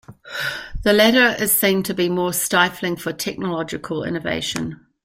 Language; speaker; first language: English; native; English